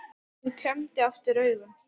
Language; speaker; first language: Icelandic; non-native, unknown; English